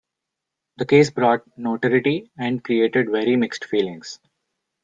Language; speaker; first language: English; non-native, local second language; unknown